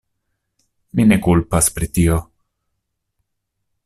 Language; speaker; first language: Esperanto; non-native, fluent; Italian